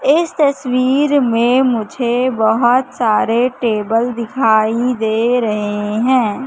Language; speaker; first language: Hindi; native; Hindi